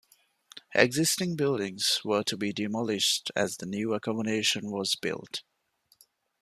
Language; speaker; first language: English; non-native, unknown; Divehi